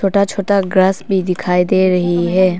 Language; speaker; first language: Hindi; non-native, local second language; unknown